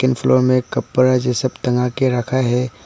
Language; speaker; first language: Hindi; non-native, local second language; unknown